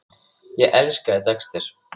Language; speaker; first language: Icelandic; native; Icelandic